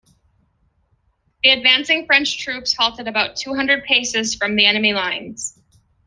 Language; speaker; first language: English; non-native, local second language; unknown